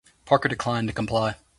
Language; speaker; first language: English; native; English